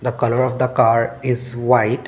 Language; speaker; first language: English; non-native, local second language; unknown